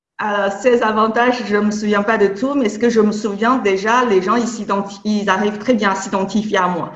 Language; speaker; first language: French; non-native, fluent; Chinese